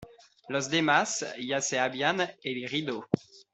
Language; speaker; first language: Spanish; non-native, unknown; French